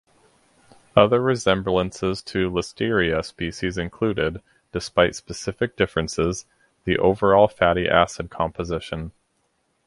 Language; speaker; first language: English; native; English